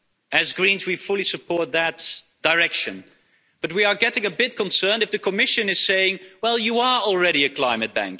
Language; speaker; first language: English; non-native, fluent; Dutch